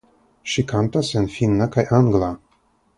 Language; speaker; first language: Esperanto; non-native, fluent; Russian